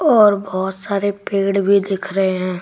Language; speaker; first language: Hindi; native; Hindi